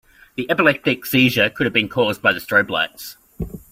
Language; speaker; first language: English; native; English